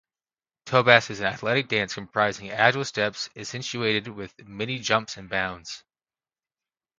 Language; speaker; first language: English; native; English